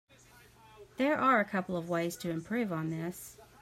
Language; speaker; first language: English; native; English